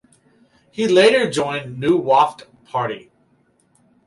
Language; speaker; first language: English; native; English